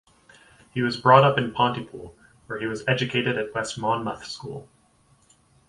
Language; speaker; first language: English; native; English